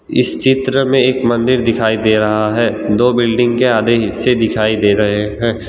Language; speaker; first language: Hindi; non-native, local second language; Gujarati